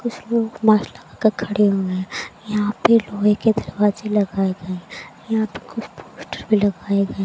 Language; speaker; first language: Hindi; native; Hindi